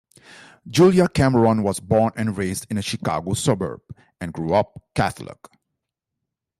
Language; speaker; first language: English; non-native, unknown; Dutch